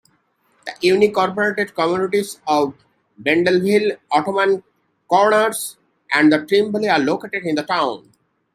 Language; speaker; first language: English; native; English